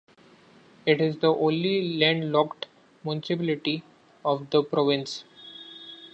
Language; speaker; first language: English; non-native, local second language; Marathi